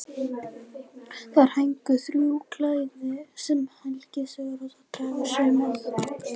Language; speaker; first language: Icelandic; native; Icelandic